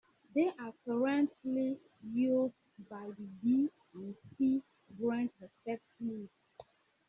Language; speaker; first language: English; non-native, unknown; French